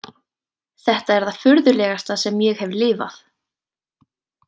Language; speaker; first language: Icelandic; native; Icelandic